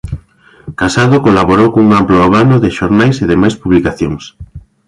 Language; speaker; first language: Galician; native; Galician